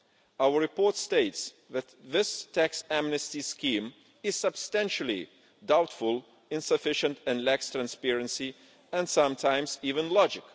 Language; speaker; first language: English; non-native, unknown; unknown